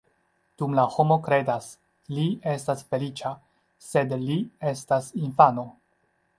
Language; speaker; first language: Esperanto; non-native, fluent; Chinese